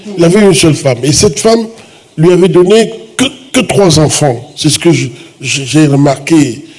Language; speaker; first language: French; non-native, local second language; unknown